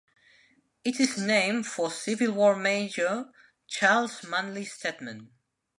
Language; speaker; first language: English; non-native, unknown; Spanish